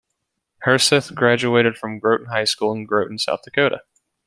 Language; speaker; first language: English; native; English